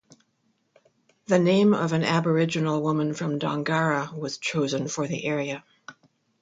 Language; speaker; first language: English; native; English